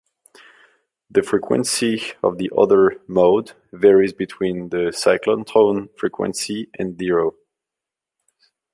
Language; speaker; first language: English; non-native, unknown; French